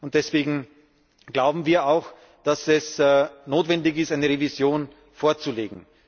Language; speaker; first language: German; native; German